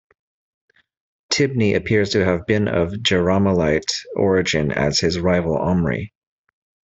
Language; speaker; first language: English; native; English